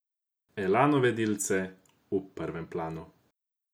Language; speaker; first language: Slovenian; non-native, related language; Croatian